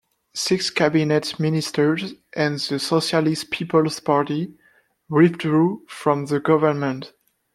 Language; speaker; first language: English; non-native, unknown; French